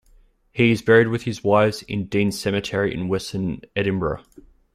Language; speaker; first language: English; native; English